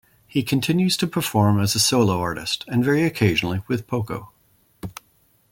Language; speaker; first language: English; native; English